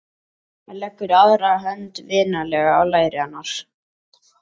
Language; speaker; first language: Icelandic; native; Icelandic